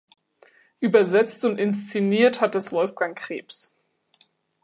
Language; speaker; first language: German; native; German